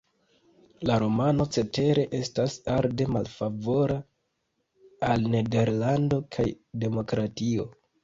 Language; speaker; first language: Esperanto; non-native, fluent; Kinyarwanda